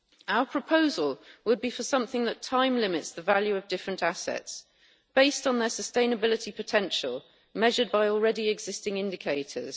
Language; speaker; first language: English; native; English